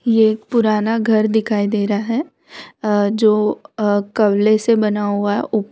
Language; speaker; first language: Hindi; non-native, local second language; Gujarati